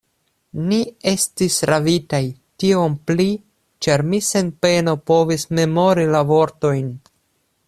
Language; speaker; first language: Esperanto; non-native, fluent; Russian